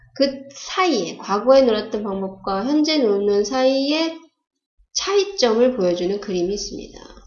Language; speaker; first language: Korean; native; Korean